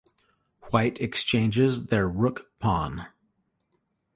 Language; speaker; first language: English; native; English